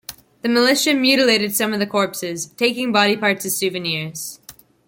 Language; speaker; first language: English; native; English